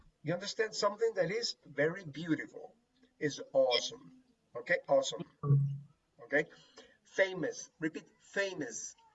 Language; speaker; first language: English; non-native, fluent; Spanish